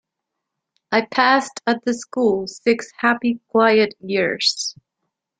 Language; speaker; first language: English; non-native, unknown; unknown